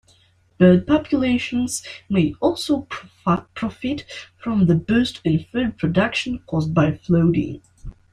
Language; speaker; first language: English; non-native, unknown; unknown